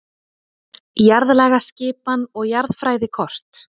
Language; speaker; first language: Icelandic; native; Icelandic